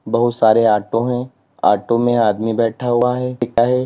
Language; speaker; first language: Hindi; native; Hindi